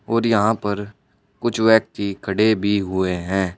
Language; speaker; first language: Hindi; native; Hindi